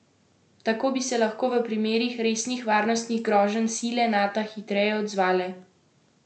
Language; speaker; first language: Slovenian; native; Slovenian